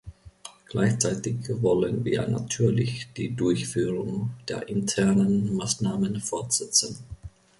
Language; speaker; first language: German; non-native, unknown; Finnish